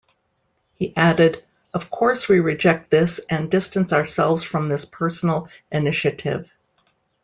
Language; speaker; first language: English; native; English